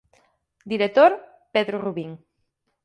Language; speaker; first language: Galician; native; Galician